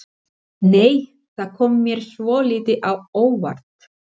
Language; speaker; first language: Icelandic; non-native, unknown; Spanish